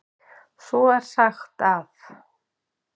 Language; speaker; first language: Icelandic; native; Icelandic